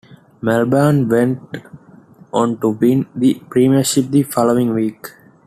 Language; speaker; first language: English; non-native, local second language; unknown